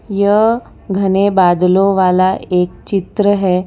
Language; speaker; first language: Hindi; non-native, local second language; Gujarati